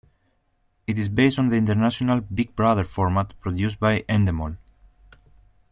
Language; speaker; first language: English; non-native, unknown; Greek